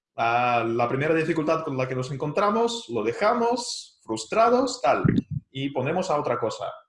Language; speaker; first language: Spanish; non-native, fluent; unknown